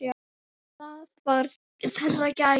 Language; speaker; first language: Icelandic; native; Icelandic